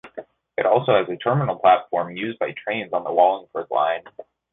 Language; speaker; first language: English; native; English